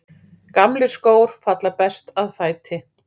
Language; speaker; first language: Icelandic; native; Icelandic